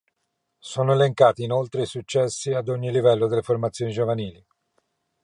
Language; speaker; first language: Italian; non-native, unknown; Norwegian